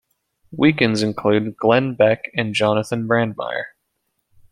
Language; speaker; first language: English; native; English